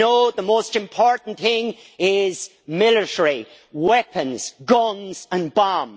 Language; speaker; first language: English; native; English